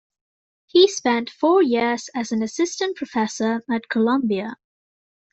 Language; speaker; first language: English; native; English